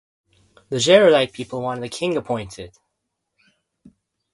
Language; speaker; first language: English; native; English